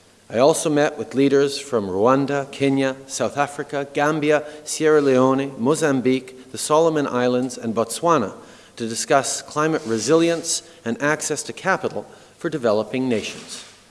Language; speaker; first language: English; early bilingual, other home language; French